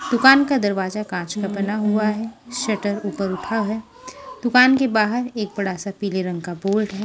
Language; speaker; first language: Hindi; non-native, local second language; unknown